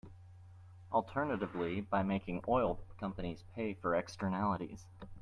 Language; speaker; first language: English; native; English